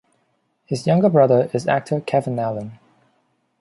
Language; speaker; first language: English; non-native, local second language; Cantonese